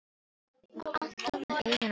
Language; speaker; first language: Icelandic; non-native, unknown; Filipino